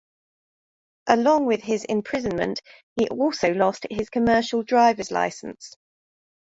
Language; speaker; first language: English; native; English